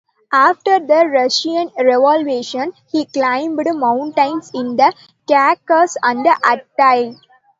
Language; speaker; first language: English; non-native, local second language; Tamil